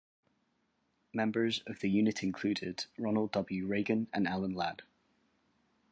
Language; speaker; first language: English; native; English